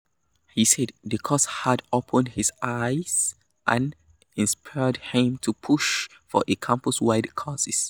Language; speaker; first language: English; non-native, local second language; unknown